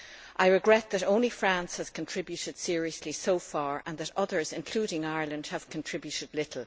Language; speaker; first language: English; native; English